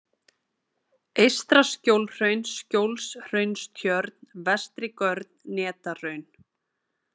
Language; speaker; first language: Icelandic; native; Icelandic